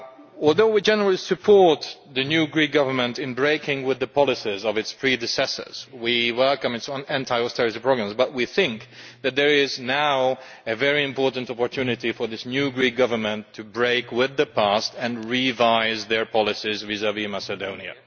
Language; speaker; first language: English; non-native, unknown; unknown